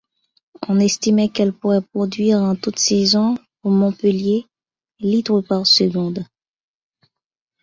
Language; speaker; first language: French; non-native, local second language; Haitian Creole